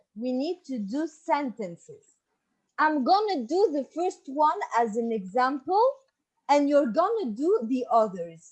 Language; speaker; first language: English; non-native, fluent; French